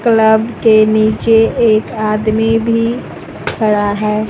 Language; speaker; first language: Hindi; native; Hindi